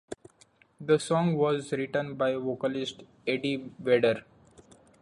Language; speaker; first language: English; non-native, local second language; Marathi